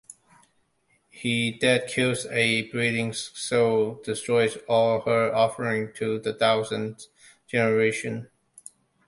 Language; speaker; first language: English; non-native, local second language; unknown